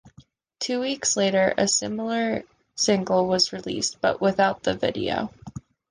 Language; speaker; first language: English; native; English